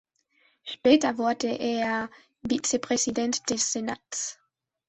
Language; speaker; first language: German; non-native, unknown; Spanish